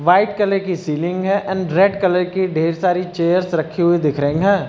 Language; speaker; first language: Hindi; native; Hindi